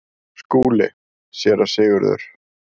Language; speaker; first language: Icelandic; native; Icelandic